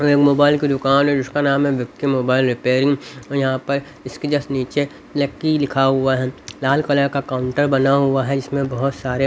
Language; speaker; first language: Hindi; native; Hindi